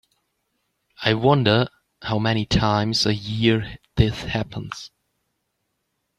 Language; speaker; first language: English; native; English